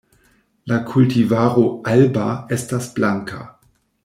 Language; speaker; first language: Esperanto; non-native, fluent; German